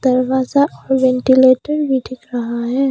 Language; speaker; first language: Hindi; non-native, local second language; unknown